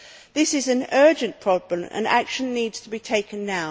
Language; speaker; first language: English; native; English